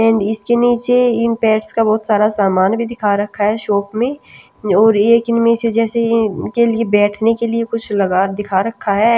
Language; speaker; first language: Hindi; non-native, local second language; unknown